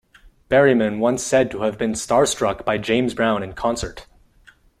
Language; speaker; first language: English; non-native, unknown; French